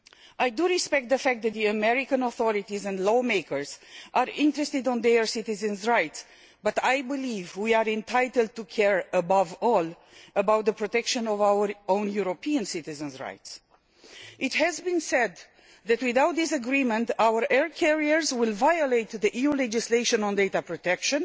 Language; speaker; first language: English; non-native, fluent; Romanian